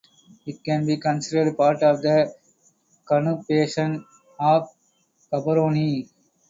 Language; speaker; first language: English; non-native, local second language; Tamil